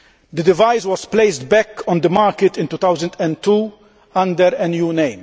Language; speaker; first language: English; non-native, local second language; Maltese